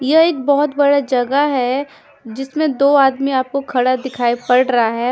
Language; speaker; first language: Hindi; non-native, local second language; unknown